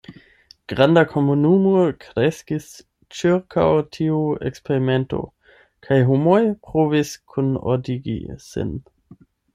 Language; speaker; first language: Esperanto; non-native, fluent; German